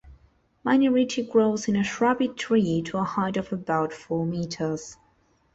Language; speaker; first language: English; non-native, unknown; Spanish